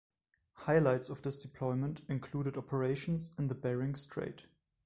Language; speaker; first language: English; non-native, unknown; German